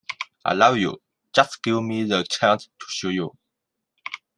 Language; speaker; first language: English; non-native, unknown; Chinese